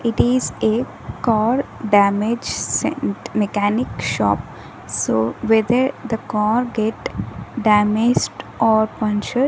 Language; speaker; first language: English; non-native, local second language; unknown